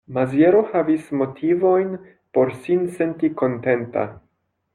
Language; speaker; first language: Esperanto; non-native, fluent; French